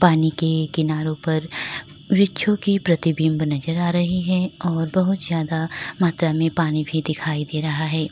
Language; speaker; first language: Hindi; native; Hindi